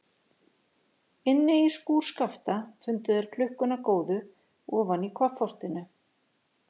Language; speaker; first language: Icelandic; native; Icelandic